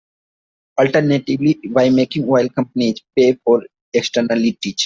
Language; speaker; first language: English; non-native, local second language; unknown